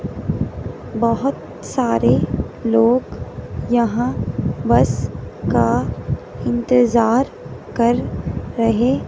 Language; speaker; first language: Hindi; non-native, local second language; Punjabi